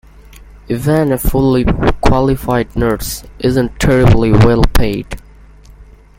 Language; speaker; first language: English; non-native, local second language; Bangla